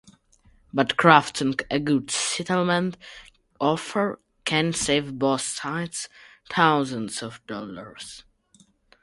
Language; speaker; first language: English; non-native, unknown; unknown